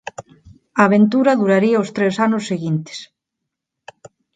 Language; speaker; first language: Galician; non-native, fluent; Spanish